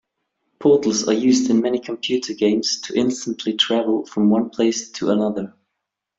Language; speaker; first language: English; non-native, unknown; German